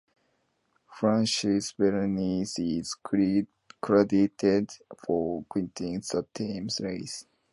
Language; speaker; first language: English; non-native, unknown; Japanese